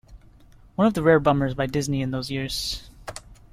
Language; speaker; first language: English; native; English